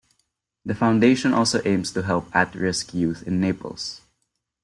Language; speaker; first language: English; non-native, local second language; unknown